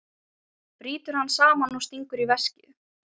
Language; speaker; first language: Icelandic; non-native, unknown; Ukrainian